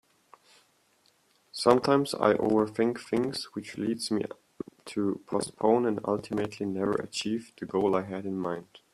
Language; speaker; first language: English; non-native, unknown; German